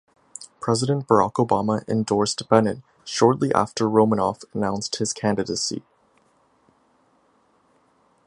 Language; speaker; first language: English; native; English